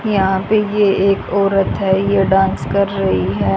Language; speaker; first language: Hindi; native; Hindi